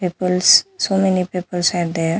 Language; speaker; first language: English; non-native, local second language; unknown